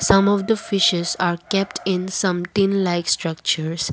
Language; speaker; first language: English; non-native, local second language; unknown